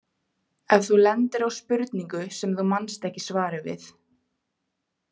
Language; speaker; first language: Icelandic; native; Icelandic